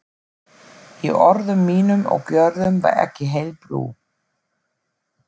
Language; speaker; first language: Icelandic; non-native, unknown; German